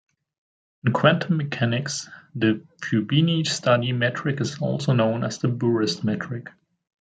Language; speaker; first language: English; non-native, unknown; German